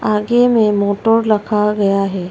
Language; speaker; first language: Hindi; non-native, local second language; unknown